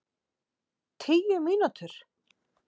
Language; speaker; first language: Icelandic; native; Icelandic